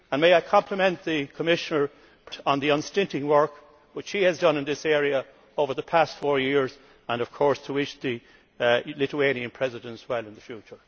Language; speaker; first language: English; native; English